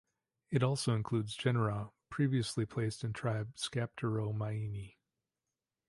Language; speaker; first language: English; native; English